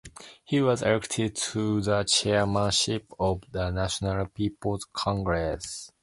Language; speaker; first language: English; non-native, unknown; Japanese